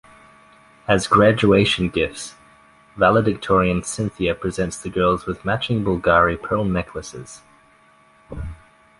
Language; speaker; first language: English; native; English